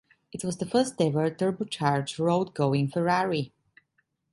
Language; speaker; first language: English; non-native, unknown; Italian